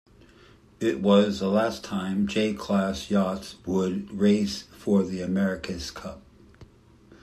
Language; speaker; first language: English; native; English